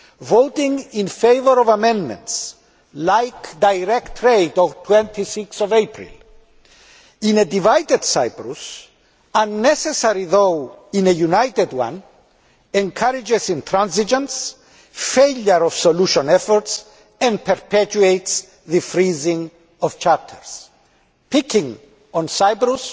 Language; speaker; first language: English; non-native, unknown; Greek